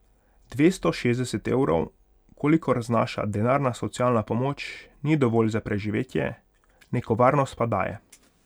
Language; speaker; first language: Slovenian; non-native, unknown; Hungarian